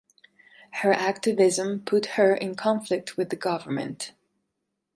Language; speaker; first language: English; non-native, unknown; Spanish